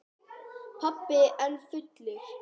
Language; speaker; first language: Icelandic; native; Icelandic